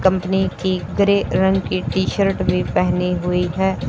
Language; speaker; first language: Hindi; native; Hindi